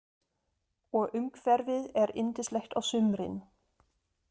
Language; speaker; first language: Icelandic; non-native, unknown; German